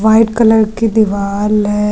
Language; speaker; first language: Hindi; native; Hindi